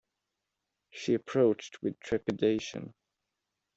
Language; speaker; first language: English; non-native, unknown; Swedish